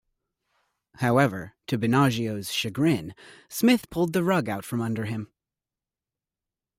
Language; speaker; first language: English; native; English